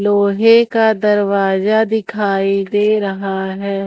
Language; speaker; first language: Hindi; native; Hindi